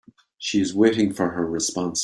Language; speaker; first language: English; native; English